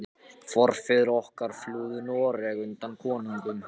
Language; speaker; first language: Icelandic; non-native, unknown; Japanese